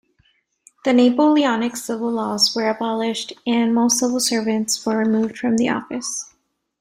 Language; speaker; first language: English; native; English